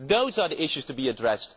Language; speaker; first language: English; non-native, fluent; Dutch